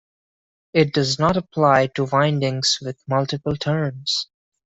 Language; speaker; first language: English; non-native, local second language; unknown